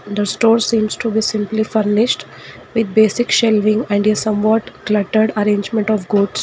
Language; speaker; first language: English; non-native, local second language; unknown